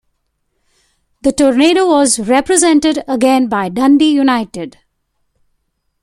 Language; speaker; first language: English; non-native, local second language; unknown